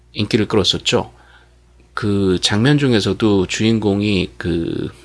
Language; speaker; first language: Korean; native; Korean